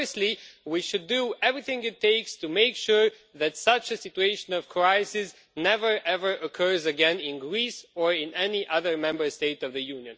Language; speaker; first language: English; non-native, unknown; Romanian